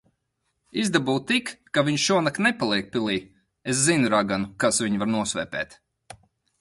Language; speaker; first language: Latvian; non-native, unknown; Lithuanian